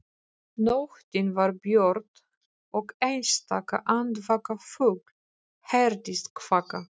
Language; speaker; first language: Icelandic; non-native, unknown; Polish